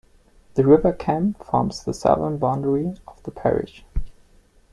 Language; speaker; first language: English; non-native, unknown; German